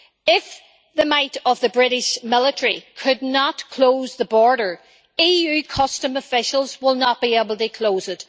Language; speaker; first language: English; native; English